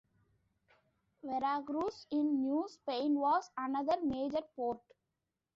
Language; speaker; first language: English; non-native, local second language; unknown